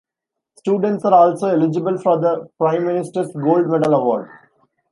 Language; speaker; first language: English; non-native, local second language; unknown